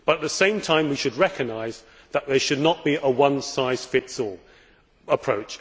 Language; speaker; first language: English; native; English